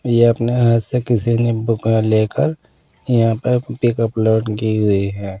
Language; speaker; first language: Hindi; non-native, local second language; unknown